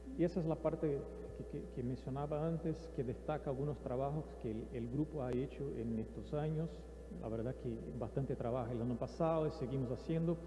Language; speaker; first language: Spanish; non-native, related language; Portuguese